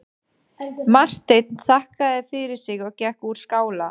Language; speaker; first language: Icelandic; non-native, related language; Danish